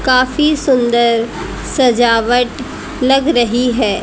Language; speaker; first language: Hindi; native; Hindi